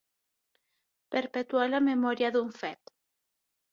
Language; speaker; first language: Catalan; non-native, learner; Spanish